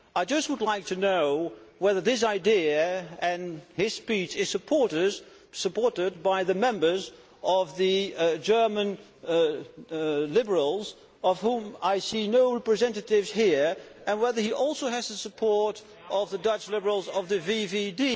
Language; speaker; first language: English; non-native, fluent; Dutch